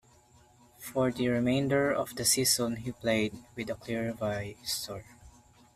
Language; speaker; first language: English; non-native, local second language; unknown